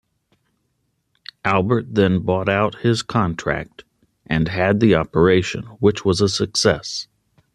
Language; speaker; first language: English; native; English